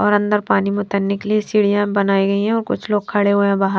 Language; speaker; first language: Hindi; non-native, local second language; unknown